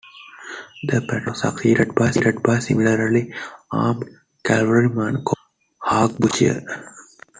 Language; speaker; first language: English; non-native, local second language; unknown